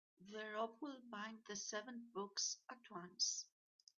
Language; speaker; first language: English; native; English